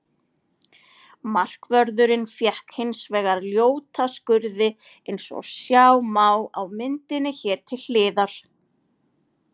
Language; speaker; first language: Icelandic; native; Icelandic